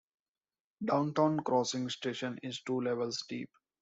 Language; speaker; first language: English; non-native, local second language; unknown